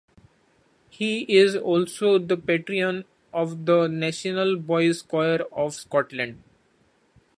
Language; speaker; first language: English; non-native, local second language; Marathi